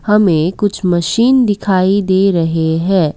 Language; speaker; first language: Hindi; non-native, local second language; Assamese